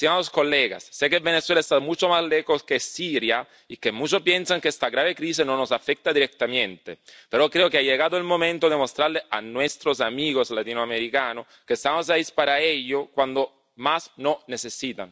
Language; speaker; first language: Spanish; non-native, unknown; Italian